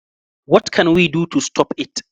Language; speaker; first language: English; non-native, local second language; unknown